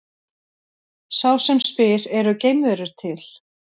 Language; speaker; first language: Icelandic; native; Icelandic